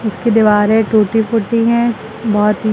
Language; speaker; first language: Hindi; native; Hindi